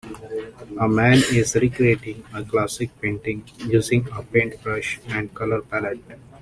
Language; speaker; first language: English; non-native, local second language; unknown